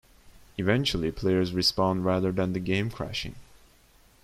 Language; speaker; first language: English; non-native, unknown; Turkish